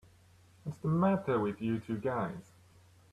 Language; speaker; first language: English; native; English